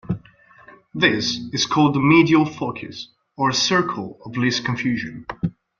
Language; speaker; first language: English; non-native, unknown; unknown